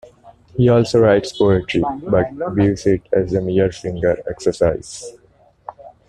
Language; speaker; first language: English; non-native, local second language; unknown